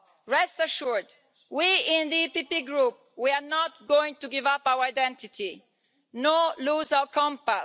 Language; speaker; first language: English; non-native, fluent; Italian